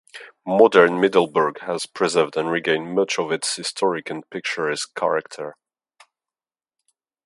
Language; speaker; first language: English; non-native, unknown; French